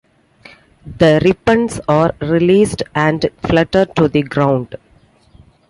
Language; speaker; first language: English; non-native, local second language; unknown